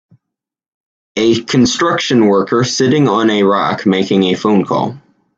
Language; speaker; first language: English; native; English